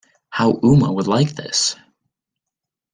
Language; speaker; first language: English; native; English